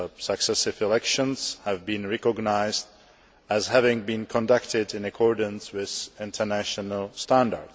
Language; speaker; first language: English; non-native, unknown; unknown